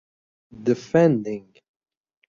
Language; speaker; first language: English; non-native, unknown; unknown